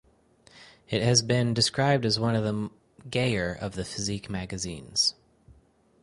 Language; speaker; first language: English; native; English